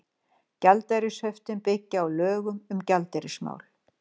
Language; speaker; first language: Icelandic; native; Icelandic